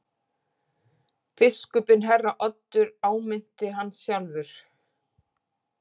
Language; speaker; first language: Icelandic; native; Icelandic